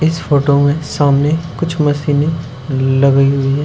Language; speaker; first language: Hindi; native; Hindi